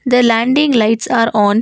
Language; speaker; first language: English; non-native, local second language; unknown